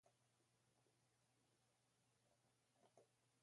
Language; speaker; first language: English; native; English